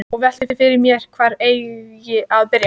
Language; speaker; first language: Icelandic; native; Icelandic